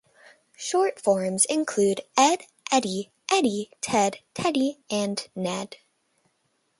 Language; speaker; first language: English; native; English